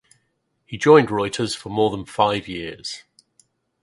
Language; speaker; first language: English; native; English